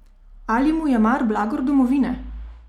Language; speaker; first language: Slovenian; native; Slovenian